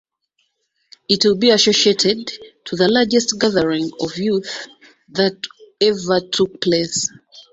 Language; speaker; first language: English; non-native, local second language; Ganda